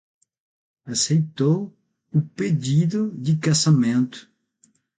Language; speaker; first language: Portuguese; non-native, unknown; Spanish